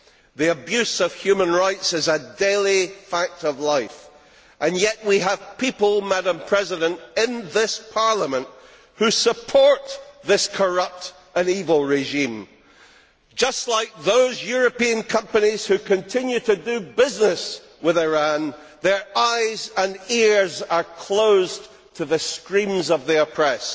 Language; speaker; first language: English; native; English